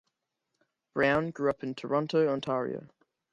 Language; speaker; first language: English; native; English